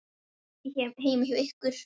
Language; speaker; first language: Icelandic; native; Icelandic